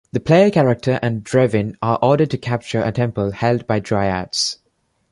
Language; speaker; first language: English; non-native, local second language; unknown